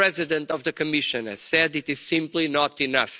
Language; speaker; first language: English; non-native, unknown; Portuguese